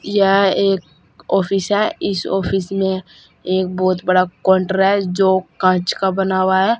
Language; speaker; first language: Hindi; native; Hindi